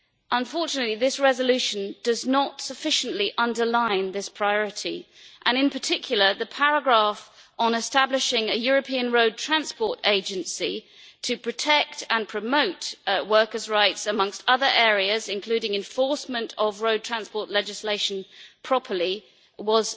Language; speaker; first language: English; native; English